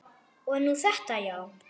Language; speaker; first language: Icelandic; non-native, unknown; German